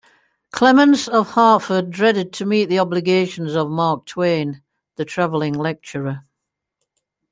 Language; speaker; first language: English; native; English